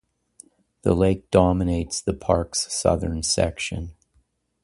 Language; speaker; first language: English; native; English